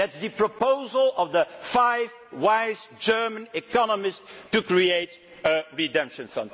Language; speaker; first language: English; non-native, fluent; Dutch